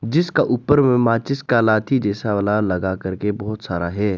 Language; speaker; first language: Hindi; non-native, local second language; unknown